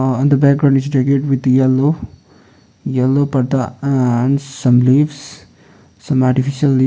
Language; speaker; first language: English; non-native, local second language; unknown